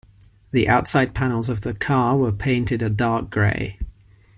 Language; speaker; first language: English; non-native, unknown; Ligurian